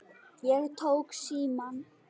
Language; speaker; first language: Icelandic; native; Icelandic